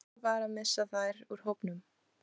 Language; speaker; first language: Icelandic; non-native, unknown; Portuguese